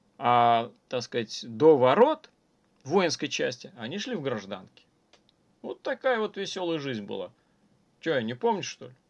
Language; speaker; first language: Russian; native; Russian